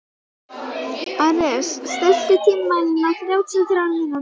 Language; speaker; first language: Icelandic; native; Icelandic